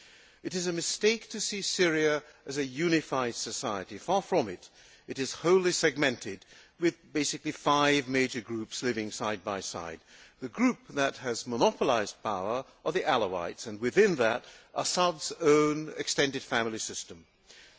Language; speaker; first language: English; non-native, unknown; Hungarian